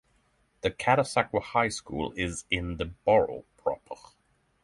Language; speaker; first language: English; non-native, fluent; Norwegian